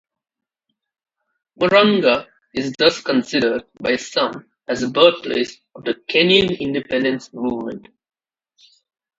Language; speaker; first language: English; non-native, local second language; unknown